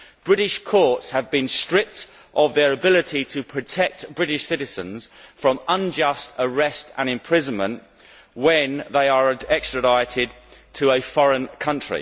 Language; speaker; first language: English; native; English